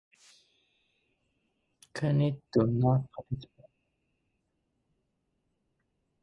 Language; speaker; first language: English; non-native, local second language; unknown